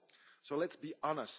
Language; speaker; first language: English; non-native, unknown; Dutch